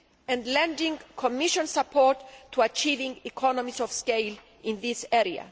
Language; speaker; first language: English; non-native, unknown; Greek